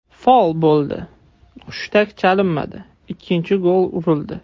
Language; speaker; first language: Uzbek; non-native, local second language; Russian